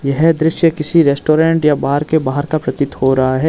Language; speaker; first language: Hindi; non-native, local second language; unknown